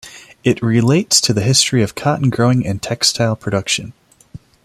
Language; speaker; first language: English; non-native, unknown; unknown